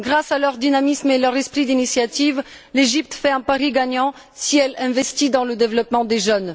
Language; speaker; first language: French; non-native, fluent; Bulgarian